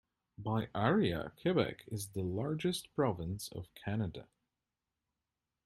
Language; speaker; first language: English; native; English